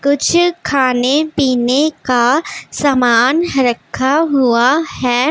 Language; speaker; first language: Hindi; non-native, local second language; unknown